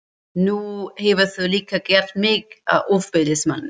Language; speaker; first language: Icelandic; non-native, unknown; German